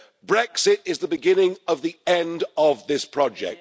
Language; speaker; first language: English; native; English